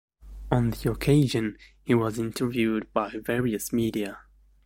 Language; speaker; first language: English; native; English